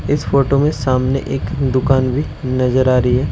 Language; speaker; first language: Hindi; native; Hindi